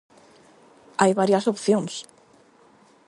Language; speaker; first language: Galician; non-native, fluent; Spanish